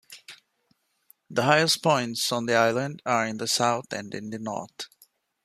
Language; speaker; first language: English; non-native, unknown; Divehi